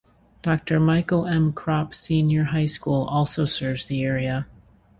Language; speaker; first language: English; native; English